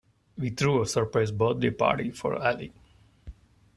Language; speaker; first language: English; non-native, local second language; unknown